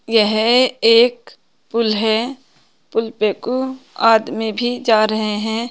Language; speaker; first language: Hindi; native; Hindi